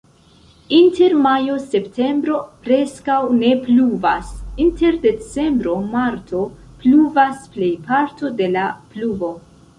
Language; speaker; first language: Esperanto; non-native, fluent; Central Kurdish